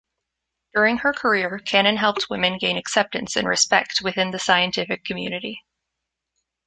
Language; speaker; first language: English; native; English